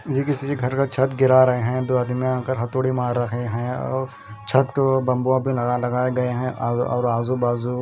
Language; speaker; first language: Hindi; non-native, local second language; Punjabi